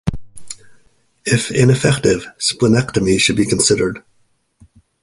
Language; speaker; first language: English; native; English